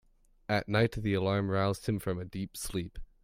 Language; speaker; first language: English; native; English